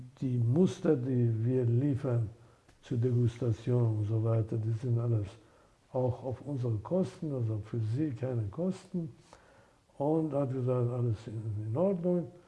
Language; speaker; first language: German; non-native, fluent; Persian